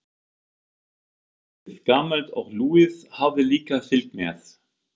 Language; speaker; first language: Icelandic; non-native, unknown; German